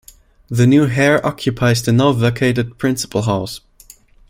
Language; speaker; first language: English; non-native, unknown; German